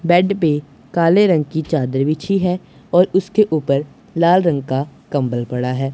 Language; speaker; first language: Hindi; non-native, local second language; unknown